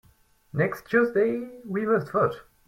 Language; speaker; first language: English; non-native, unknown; French